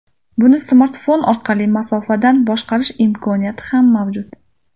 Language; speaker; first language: Uzbek; native; Uzbek